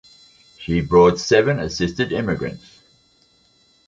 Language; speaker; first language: English; native; English